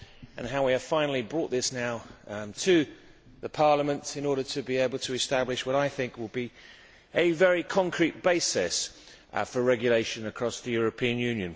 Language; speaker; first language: English; native; English